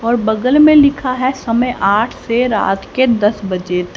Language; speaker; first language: Hindi; native; Hindi